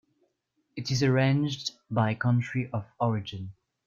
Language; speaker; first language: English; non-native, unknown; French